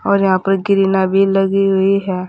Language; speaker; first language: Hindi; native; Hindi